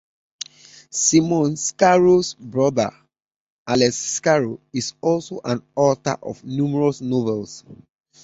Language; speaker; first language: English; native; English